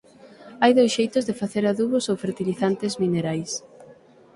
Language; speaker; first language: Galician; native; Galician